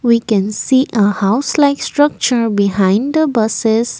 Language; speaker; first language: English; non-native, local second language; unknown